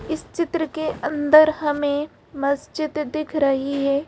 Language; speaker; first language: Hindi; native; Hindi